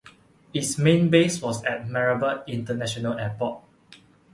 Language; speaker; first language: English; non-native, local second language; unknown